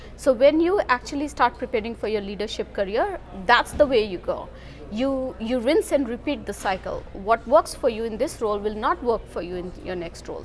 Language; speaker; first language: English; non-native, local second language; Hindi